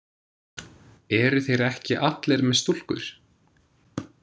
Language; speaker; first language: Icelandic; non-native, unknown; English